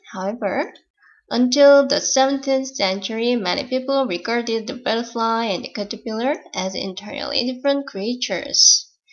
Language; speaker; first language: English; non-native, fluent; Korean